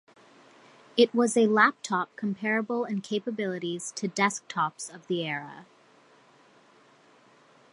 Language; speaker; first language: English; native; English